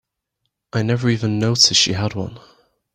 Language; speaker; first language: English; native; English